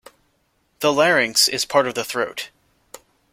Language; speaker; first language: English; native; English